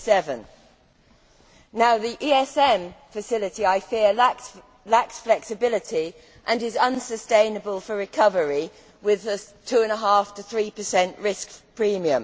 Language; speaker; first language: English; native; English